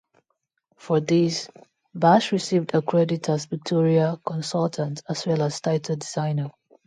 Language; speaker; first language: English; non-native, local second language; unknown